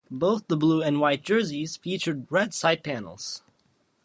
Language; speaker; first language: English; native; English